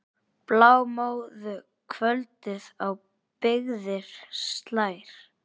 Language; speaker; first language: Icelandic; native; Icelandic